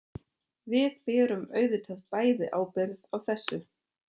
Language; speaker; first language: Icelandic; non-native, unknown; German